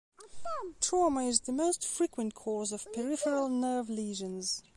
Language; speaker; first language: English; non-native, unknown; Belarusian